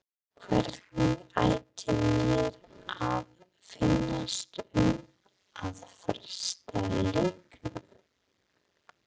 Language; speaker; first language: Icelandic; non-native, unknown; English